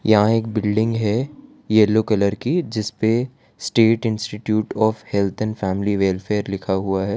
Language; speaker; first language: Hindi; non-native, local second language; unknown